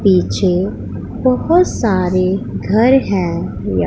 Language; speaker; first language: Hindi; non-native, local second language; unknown